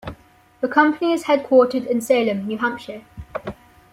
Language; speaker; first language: English; native; English